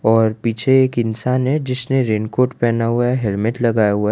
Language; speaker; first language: Hindi; non-native, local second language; Gujarati